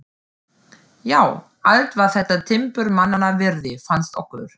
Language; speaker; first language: Icelandic; non-native, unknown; German